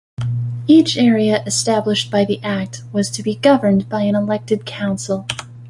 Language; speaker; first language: English; native; English